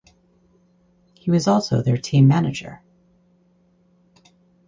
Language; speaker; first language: English; native; English